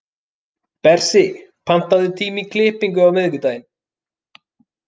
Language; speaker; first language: Icelandic; native; Icelandic